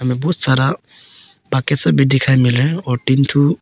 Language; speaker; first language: Hindi; early bilingual, other home language; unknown